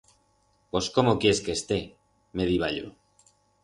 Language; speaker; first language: Aragonese; non-native, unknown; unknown